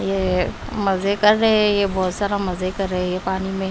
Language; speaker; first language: Hindi; non-native, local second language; Punjabi